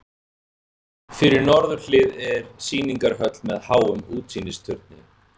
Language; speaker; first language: Icelandic; native; Icelandic